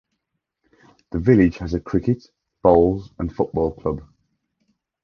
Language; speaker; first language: English; native; English